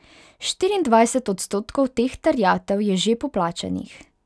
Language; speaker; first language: Slovenian; non-native, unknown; Hungarian